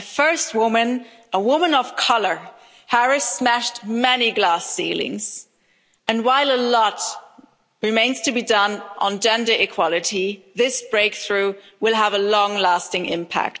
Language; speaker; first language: English; non-native, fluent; German